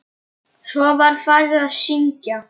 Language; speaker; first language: Icelandic; non-native, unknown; Polish